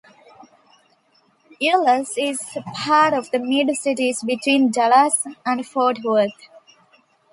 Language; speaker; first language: English; non-native, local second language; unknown